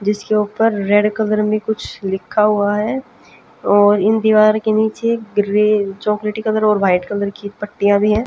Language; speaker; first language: Hindi; native; Hindi